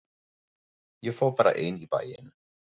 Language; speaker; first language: Icelandic; non-native, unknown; German